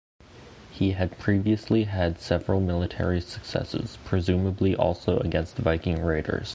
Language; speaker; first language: English; native; English